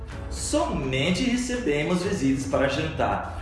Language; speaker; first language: Portuguese; non-native, fluent; English